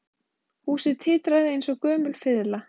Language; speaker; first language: Icelandic; native; Icelandic